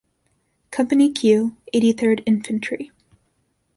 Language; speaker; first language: English; native; English